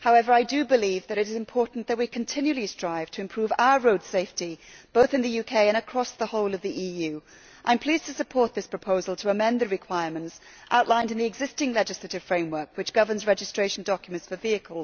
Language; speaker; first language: English; native; English